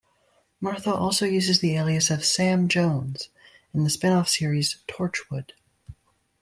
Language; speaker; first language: English; native; English